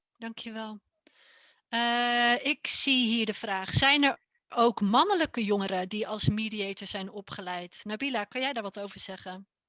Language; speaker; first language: Dutch; native; Dutch